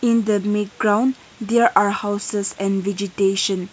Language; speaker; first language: English; non-native, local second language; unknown